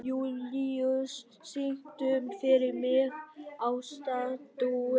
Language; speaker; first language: Icelandic; non-native, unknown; Vietnamese